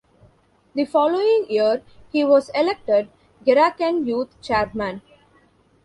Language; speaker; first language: English; non-native, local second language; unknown